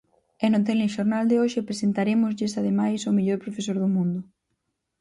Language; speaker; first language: Galician; native; Galician